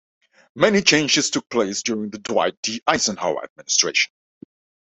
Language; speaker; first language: English; non-native, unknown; Dutch